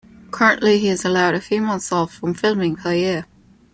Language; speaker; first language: English; non-native, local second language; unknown